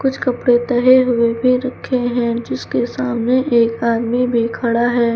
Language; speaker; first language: Hindi; native; Hindi